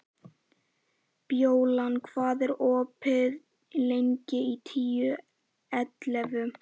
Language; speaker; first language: Icelandic; native; Icelandic